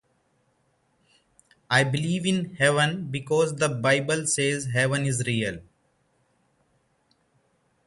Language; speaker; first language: English; non-native, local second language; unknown